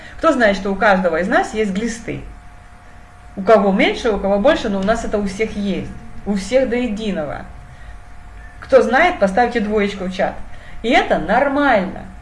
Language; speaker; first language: Russian; native; Russian